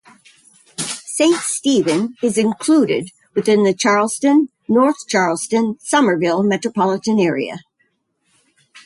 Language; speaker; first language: English; native; English